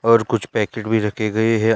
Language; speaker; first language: Hindi; non-native, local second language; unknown